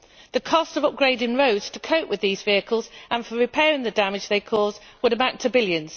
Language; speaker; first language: English; native; English